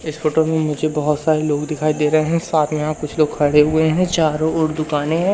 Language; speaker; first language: Hindi; native; Hindi